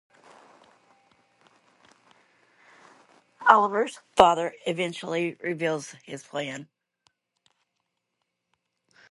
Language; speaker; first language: English; native; English